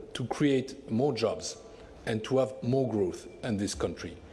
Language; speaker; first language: English; non-native, fluent; French